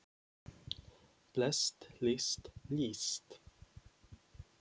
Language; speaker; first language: Icelandic; non-native, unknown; Polish